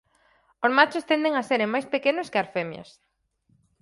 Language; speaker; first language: Galician; native; Galician